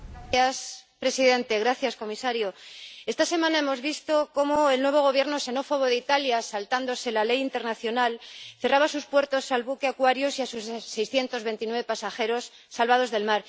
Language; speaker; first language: Spanish; native; Spanish